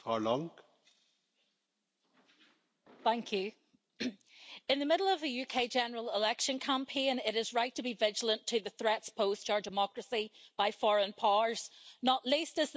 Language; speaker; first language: English; native; English